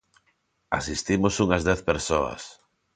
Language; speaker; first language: Galician; non-native, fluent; Spanish